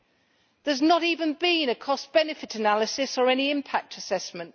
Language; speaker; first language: English; native; English